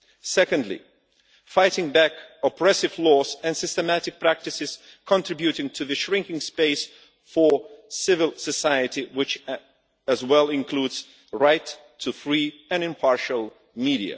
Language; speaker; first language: English; non-native, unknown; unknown